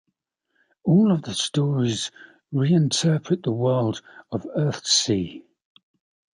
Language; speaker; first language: English; native; English